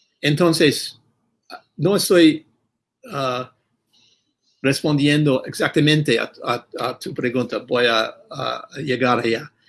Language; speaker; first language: Spanish; non-native, fluent; English